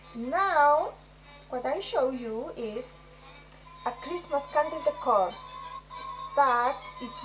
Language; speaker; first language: English; non-native, learner; Spanish